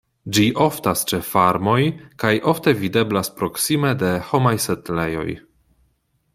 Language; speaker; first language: Esperanto; non-native, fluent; Polish